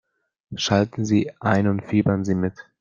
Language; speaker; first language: German; non-native, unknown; Slovak